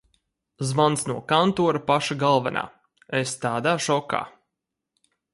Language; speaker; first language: Latvian; native; Latvian